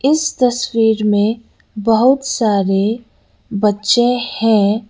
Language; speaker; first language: Hindi; non-native, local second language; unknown